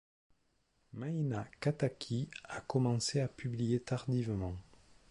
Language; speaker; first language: French; native; French